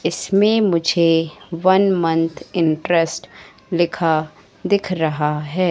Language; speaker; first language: Hindi; native; Hindi